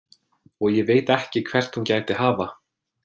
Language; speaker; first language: Icelandic; non-native, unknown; English